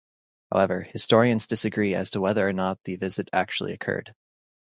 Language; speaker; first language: English; native; English